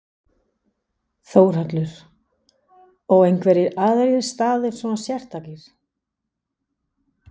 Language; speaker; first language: Icelandic; non-native, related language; Danish